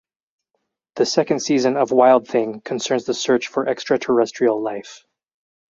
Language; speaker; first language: English; native; English